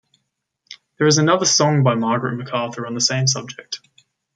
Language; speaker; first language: English; native; English